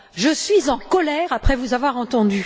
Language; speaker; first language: French; native; French